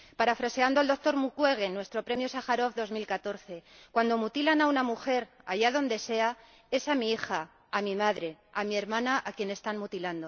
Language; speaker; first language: Spanish; native; Spanish